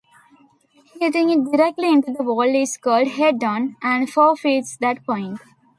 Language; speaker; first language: English; non-native, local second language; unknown